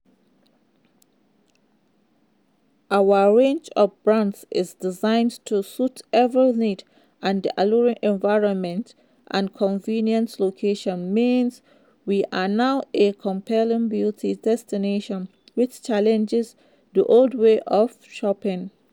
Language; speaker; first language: English; non-native, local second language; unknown